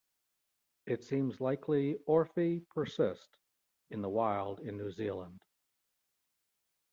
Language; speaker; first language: English; native; English